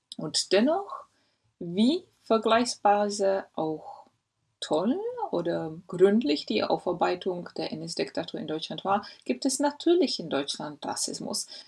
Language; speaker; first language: German; non-native, fluent; Czech